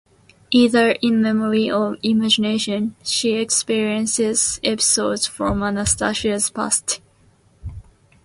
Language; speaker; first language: English; non-native, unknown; Japanese